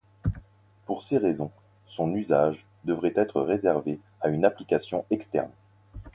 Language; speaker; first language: French; native; French